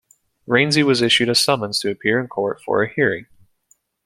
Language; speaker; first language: English; native; English